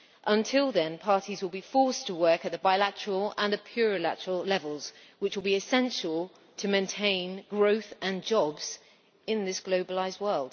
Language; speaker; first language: English; native; English